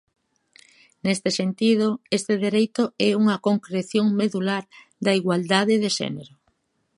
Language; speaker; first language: Galician; native; Galician